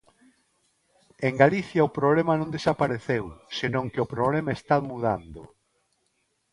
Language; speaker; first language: Galician; non-native, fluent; Spanish